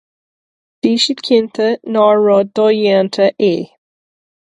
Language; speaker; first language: Irish; non-native, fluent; English